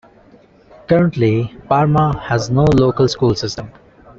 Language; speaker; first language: English; non-native, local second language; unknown